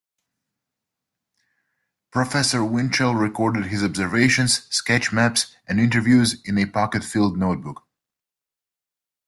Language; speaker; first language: English; native; English